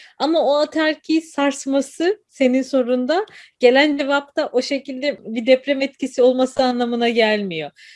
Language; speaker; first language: Turkish; native; Turkish